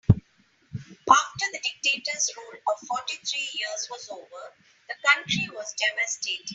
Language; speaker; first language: English; non-native, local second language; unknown